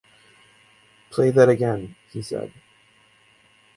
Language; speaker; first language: English; native; English